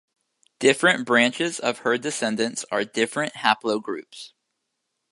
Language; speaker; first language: English; native; English